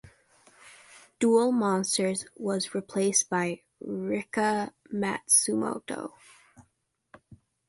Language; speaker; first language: English; native; English